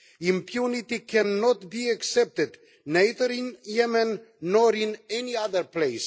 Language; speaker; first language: English; non-native, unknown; Romanian